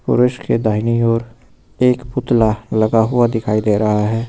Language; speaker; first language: Hindi; native; Hindi